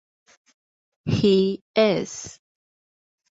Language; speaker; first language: English; native; English